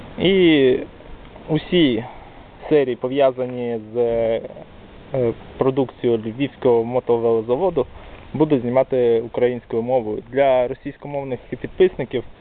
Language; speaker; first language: Ukrainian; non-native, local second language; Russian